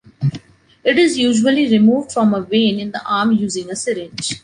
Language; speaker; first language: English; non-native, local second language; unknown